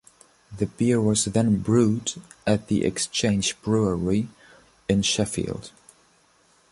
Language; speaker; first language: English; non-native, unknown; German